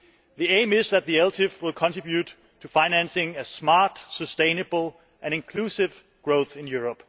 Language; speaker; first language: English; non-native, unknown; Danish